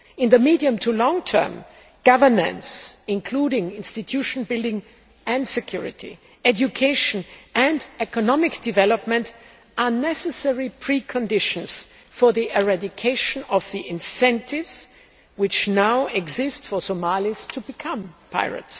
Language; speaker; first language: English; non-native, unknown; German